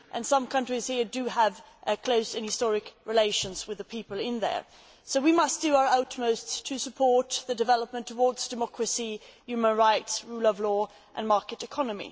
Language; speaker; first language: English; non-native, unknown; Swedish